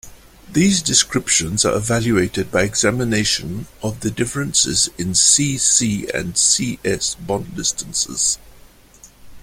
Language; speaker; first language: English; non-native, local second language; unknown